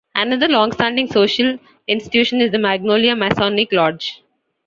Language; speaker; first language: English; non-native, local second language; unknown